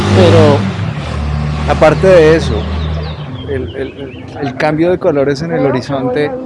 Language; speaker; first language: Spanish; native; Spanish